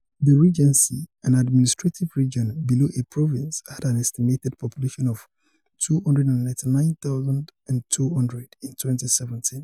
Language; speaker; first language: English; non-native, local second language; Yoruba